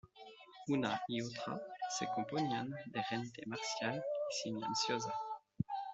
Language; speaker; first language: Spanish; non-native, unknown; French